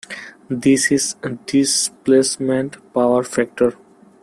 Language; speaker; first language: English; non-native, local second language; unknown